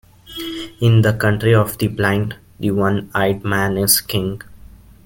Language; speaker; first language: English; non-native, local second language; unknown